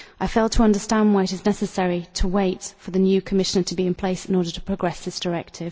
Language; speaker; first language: English; native; English